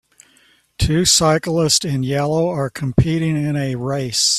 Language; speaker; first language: English; native; English